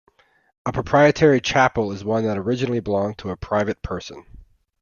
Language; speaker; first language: English; native; English